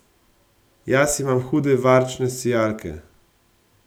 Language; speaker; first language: Slovenian; native; Slovenian